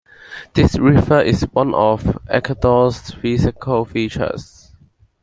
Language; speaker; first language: English; non-native, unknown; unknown